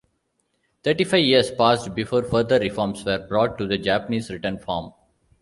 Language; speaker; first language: English; non-native, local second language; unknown